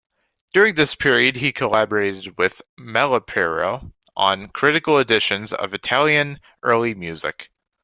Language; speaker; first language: English; native; English